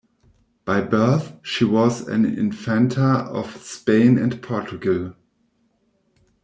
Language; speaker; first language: English; non-native, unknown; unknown